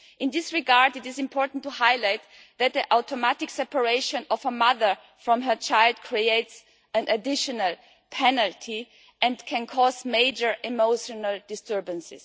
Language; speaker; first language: English; non-native, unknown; German